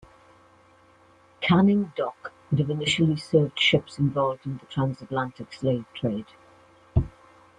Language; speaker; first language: English; native; English